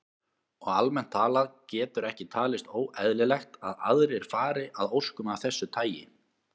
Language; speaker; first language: Icelandic; native; Icelandic